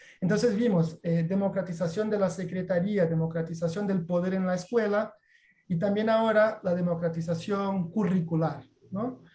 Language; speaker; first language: Spanish; non-native, related language; Portuguese